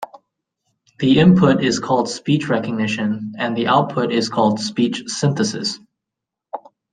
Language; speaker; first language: English; native; English